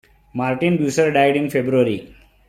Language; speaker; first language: English; non-native, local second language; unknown